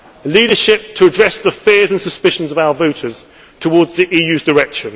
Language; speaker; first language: English; native; English